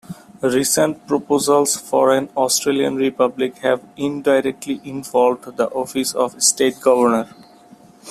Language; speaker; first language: English; non-native, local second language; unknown